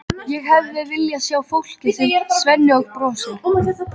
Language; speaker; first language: Icelandic; native; Icelandic